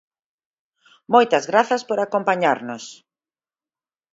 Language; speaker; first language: Galician; native; Galician